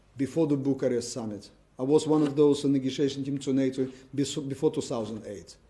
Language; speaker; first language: English; non-native, fluent; Ukrainian